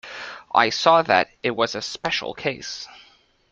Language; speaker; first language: English; native; English